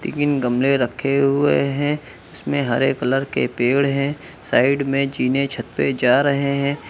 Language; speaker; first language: Hindi; native; Hindi